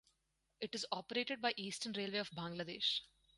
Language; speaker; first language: English; non-native, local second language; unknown